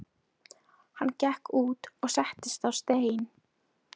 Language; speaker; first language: Icelandic; non-native, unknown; Polish